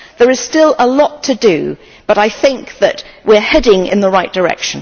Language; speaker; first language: English; native; English